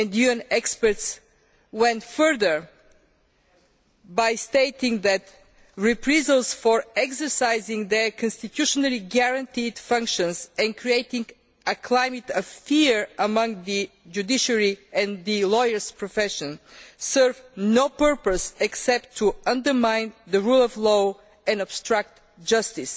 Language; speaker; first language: English; non-native, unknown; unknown